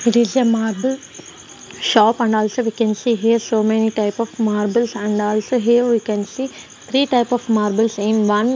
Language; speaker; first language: English; non-native, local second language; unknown